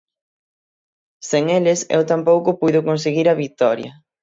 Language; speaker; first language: Galician; native; Galician